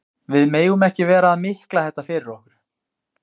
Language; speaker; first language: Icelandic; native; Icelandic